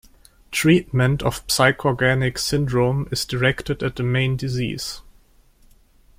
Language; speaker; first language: English; non-native, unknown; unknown